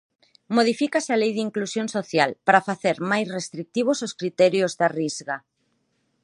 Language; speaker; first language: Galician; non-native, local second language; Spanish